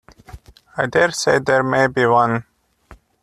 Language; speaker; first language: English; native; English